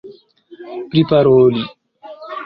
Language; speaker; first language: Esperanto; non-native, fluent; Chinese